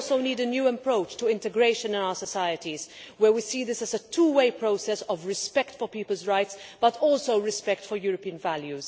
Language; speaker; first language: English; non-native, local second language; Maltese